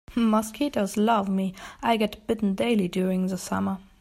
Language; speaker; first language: English; non-native, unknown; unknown